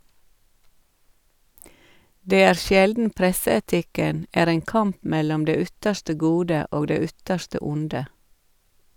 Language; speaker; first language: Norwegian; native; Norwegian